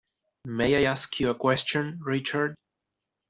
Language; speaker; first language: English; non-native, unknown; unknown